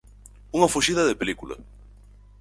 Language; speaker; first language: Galician; native; Galician